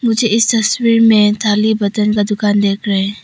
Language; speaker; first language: Hindi; non-native, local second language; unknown